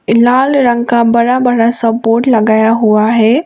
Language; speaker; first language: Hindi; non-native, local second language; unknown